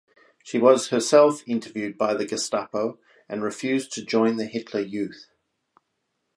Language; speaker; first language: English; native; English